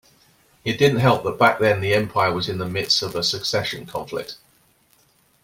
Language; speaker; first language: English; native; English